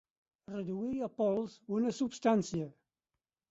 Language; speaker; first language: Catalan; non-native, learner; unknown